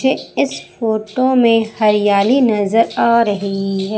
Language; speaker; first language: Hindi; native; Hindi